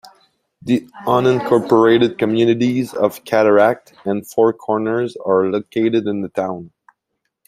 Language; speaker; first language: English; non-native, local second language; French